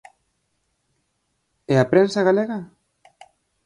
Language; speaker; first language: Galician; native; Galician